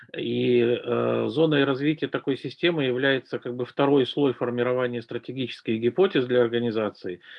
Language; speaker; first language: Russian; native; Russian